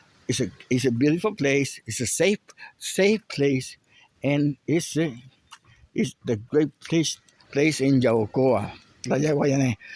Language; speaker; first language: English; non-native, local second language; Spanish